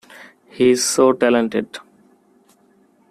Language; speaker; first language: English; non-native, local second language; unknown